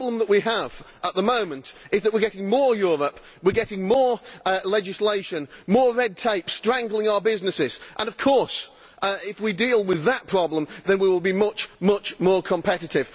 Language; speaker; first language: English; native; English